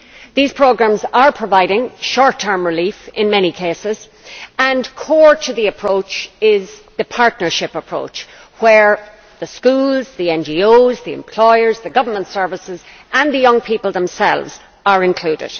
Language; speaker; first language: English; native; English